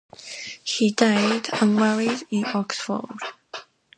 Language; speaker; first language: English; non-native, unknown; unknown